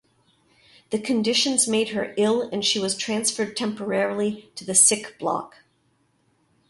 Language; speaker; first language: English; native; English